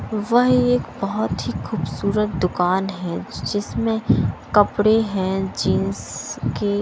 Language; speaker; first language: Hindi; non-native, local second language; Punjabi